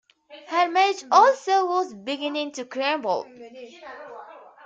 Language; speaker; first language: English; native; English